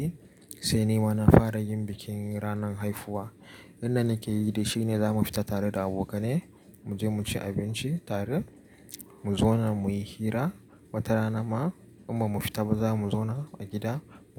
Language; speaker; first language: Hausa; native; Hausa